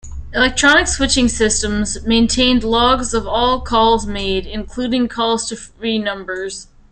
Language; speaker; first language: English; native; English